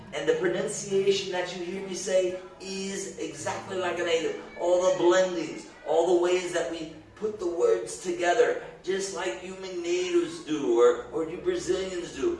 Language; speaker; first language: English; native; English